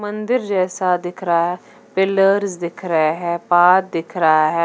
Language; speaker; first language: Hindi; non-native, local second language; Punjabi